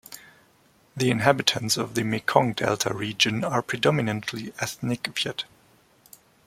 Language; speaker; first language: English; non-native, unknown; German